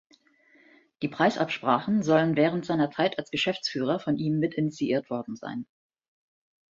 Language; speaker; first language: German; native; German